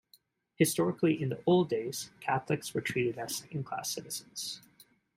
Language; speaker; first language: English; native; English